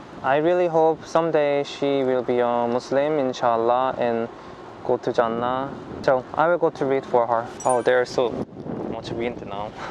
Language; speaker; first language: English; non-native, fluent; Korean